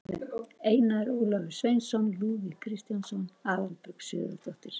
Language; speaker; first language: Icelandic; non-native, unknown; Arabic